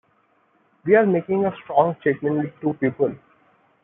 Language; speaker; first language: English; non-native, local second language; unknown